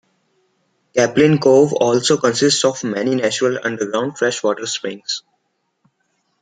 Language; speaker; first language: English; non-native, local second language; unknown